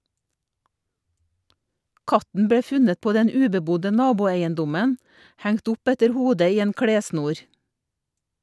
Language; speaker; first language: Norwegian; native; Norwegian